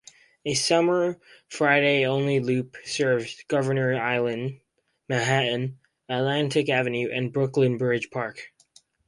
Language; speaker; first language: English; native; English